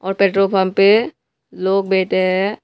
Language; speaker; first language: Hindi; non-native, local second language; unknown